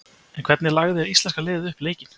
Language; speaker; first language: Icelandic; native; Icelandic